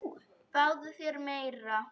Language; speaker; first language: Icelandic; non-native, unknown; Polish